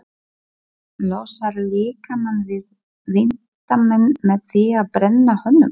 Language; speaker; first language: Icelandic; non-native, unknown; Polish